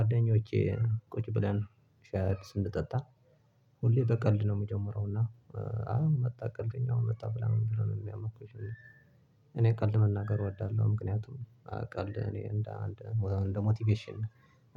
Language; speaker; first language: Amharic; non-native, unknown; Tigrinya